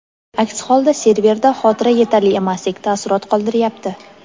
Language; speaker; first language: Uzbek; native; Uzbek